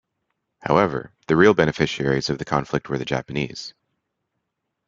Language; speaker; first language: English; native; English